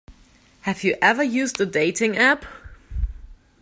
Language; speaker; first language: English; non-native, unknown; German